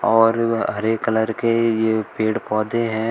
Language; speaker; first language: Hindi; native; Hindi